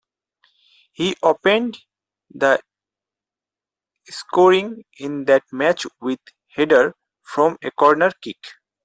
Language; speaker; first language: English; non-native, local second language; Bangla